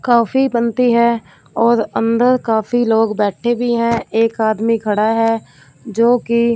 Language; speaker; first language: Hindi; non-native, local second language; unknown